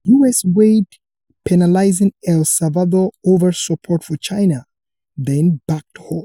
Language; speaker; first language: English; non-native, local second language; Yoruba